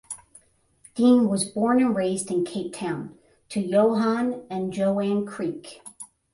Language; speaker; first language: English; native; English